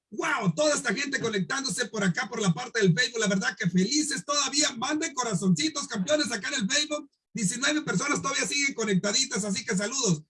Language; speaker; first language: Spanish; native; Spanish